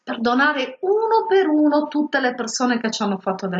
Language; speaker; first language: Italian; native; Italian